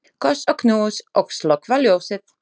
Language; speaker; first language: Icelandic; non-native, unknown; Slovak